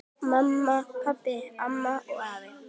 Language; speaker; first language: Icelandic; native; Icelandic